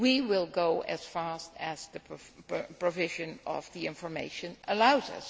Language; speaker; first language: English; non-native, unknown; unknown